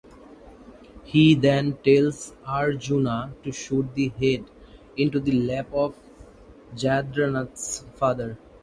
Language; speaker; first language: English; native; English